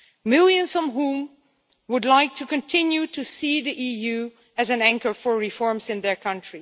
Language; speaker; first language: English; non-native, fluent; Dutch